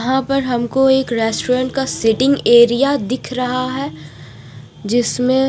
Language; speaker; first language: Hindi; non-native, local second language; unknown